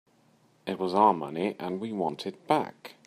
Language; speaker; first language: English; native; English